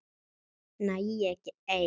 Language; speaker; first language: Icelandic; native; Icelandic